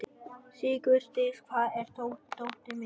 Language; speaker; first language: Icelandic; non-native, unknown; Vietnamese